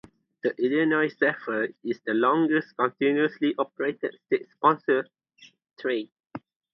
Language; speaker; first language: English; non-native, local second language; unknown